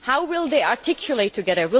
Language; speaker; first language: English; non-native, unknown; German